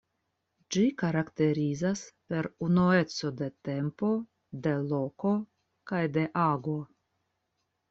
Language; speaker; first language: Esperanto; non-native, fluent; Russian